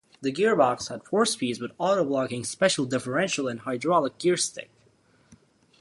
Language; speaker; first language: English; native; English